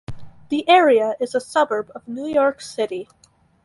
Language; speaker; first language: English; native; English